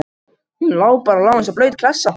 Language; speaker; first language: Icelandic; non-native, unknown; Macedonian